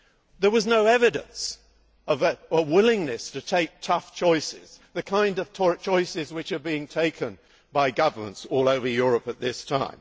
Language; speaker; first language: English; native; English